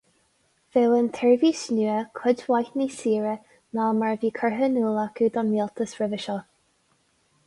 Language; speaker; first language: Irish; non-native, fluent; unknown